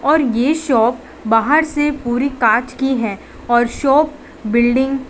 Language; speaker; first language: Hindi; non-native, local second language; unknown